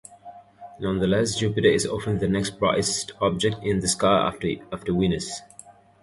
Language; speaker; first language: English; native; English